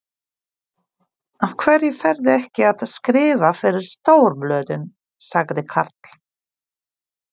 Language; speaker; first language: Icelandic; non-native, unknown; Polish